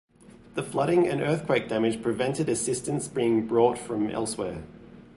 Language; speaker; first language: English; native; English